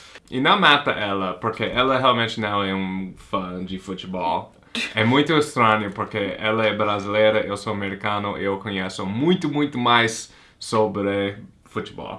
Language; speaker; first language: Portuguese; non-native, fluent; English